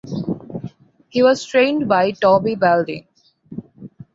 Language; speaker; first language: English; non-native, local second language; Bangla